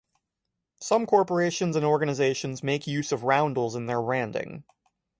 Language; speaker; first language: English; native; English